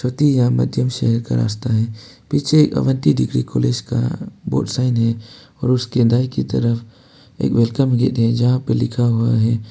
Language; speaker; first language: Hindi; non-native, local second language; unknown